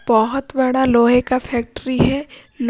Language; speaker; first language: Hindi; non-native, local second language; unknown